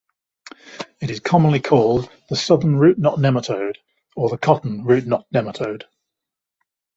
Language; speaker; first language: English; native; English